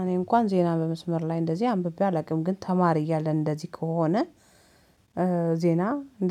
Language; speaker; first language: Amharic; native; Amharic